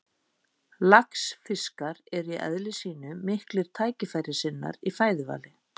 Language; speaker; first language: Icelandic; native; Icelandic